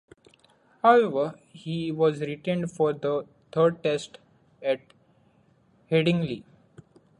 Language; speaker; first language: English; non-native, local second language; Marathi